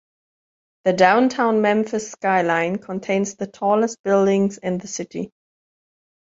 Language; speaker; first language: English; non-native, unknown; German